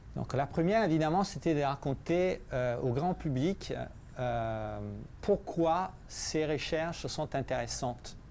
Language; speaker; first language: French; non-native, fluent; Italian